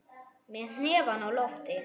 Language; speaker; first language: Icelandic; non-native, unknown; German